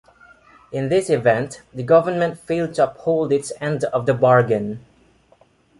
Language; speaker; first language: English; non-native, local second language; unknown